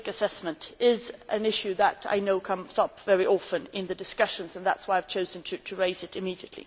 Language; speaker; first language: English; non-native, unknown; Swedish